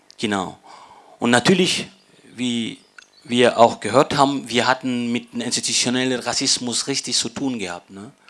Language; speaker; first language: German; non-native, fluent; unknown